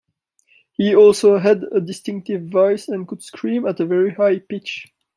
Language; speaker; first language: English; non-native, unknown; French